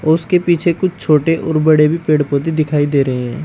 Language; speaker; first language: Hindi; native; Hindi